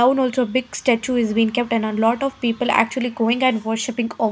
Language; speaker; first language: English; non-native, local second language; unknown